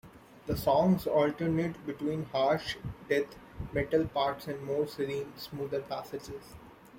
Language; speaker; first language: English; non-native, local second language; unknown